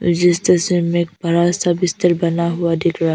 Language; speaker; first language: Hindi; non-native, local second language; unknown